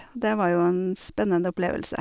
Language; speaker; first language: Norwegian; native; Norwegian